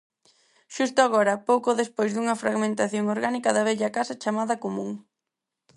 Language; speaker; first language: Galician; non-native, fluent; Spanish